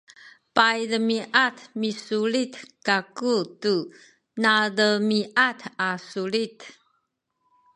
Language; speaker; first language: Sakizaya; non-native, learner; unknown